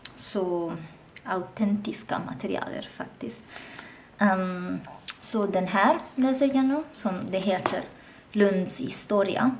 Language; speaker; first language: Swedish; non-native, learner; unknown